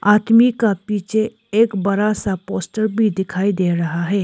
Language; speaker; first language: Hindi; non-native, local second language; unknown